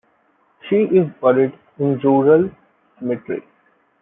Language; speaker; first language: English; non-native, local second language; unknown